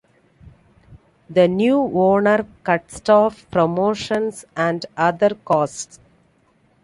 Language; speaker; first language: English; non-native, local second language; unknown